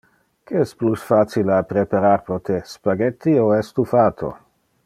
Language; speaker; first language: Interlingua; non-native, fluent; Dutch